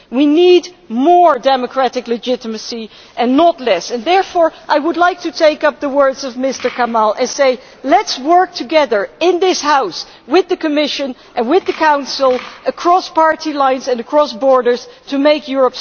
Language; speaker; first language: English; non-native, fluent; Dutch